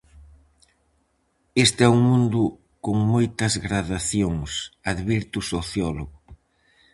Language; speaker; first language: Galician; native; Galician